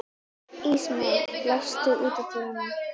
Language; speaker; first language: Icelandic; native; Icelandic